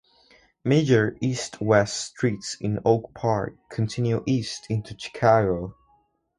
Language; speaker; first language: English; non-native, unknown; Spanish